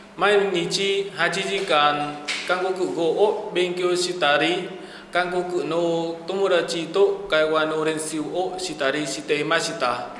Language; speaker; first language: Japanese; non-native, learner; Vietnamese